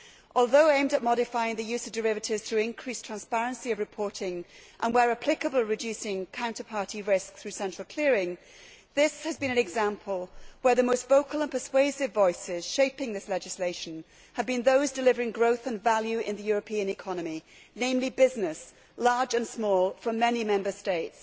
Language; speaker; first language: English; native; English